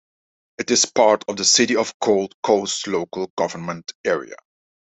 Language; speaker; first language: English; non-native, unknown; Dutch